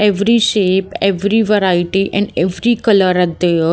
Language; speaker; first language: English; non-native, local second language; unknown